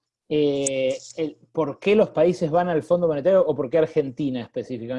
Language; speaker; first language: Spanish; native; Spanish